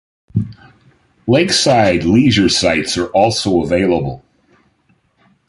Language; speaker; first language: English; native; English